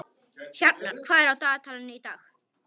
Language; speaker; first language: Icelandic; non-native, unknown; Polish